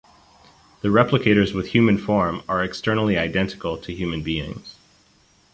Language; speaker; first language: English; native; English